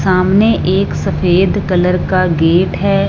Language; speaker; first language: Hindi; non-native, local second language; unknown